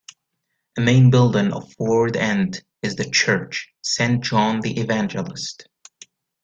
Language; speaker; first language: English; native; English